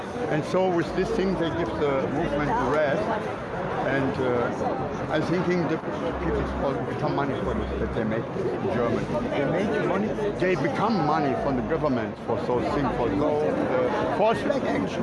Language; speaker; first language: English; non-native, learner; German